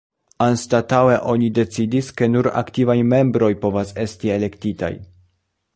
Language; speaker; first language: Esperanto; non-native, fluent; Polish